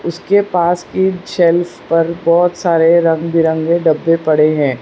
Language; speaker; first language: Hindi; non-native, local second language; Gujarati